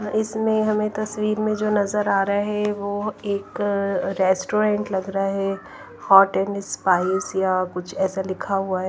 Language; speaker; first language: Hindi; non-native, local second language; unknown